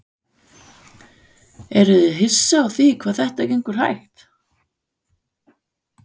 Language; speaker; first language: Icelandic; non-native, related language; Danish